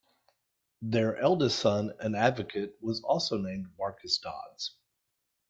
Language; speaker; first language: English; native; English